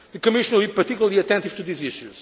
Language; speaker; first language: English; non-native, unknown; Portuguese